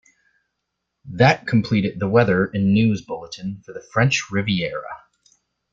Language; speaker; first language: English; native; English